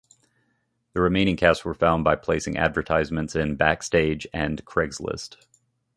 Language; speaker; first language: English; native; English